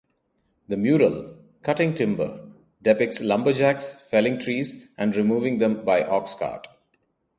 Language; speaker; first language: English; non-native, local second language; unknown